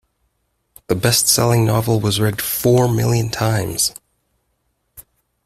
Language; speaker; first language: English; native; English